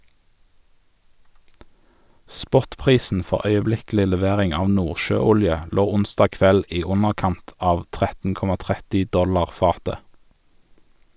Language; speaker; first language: Norwegian; native; Norwegian